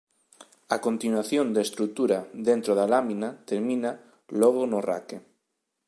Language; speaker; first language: Galician; native; Galician